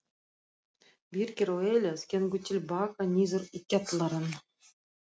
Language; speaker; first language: Icelandic; non-native, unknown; Russian